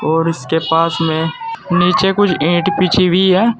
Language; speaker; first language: Hindi; native; Hindi